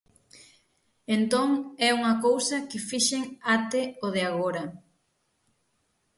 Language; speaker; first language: Galician; native; Galician